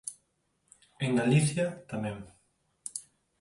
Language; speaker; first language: Galician; non-native, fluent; Spanish